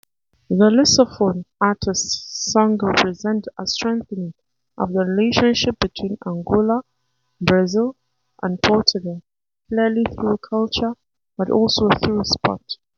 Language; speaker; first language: English; non-native, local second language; Hausa